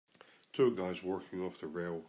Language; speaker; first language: English; native; English